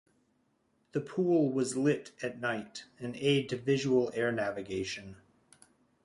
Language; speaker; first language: English; native; English